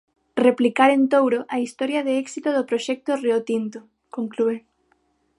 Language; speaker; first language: Galician; non-native, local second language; Spanish